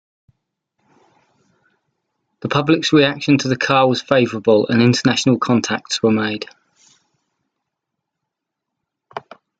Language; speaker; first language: English; native; English